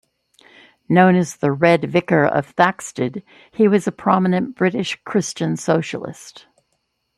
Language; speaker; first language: English; native; English